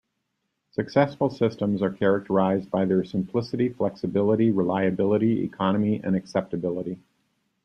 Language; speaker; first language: English; native; English